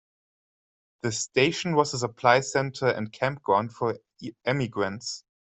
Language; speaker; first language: English; non-native, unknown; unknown